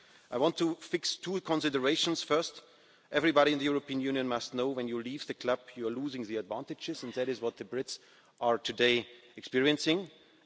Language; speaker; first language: English; non-native, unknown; German